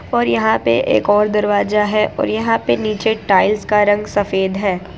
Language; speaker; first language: Hindi; non-native, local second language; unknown